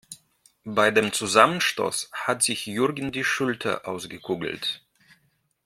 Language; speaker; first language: German; non-native, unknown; Russian